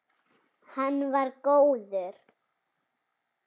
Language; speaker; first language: Icelandic; native; Icelandic